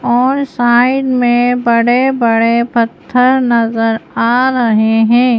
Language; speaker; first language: Hindi; native; Hindi